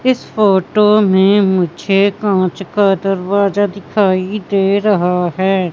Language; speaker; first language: Hindi; native; Hindi